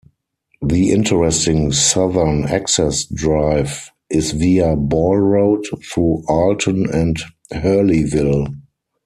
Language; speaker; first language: English; non-native, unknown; German